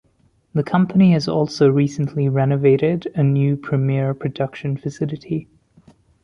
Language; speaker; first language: English; non-native, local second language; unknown